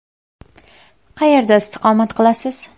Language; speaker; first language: Uzbek; native; Uzbek